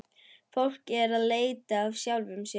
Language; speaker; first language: Icelandic; non-native, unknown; German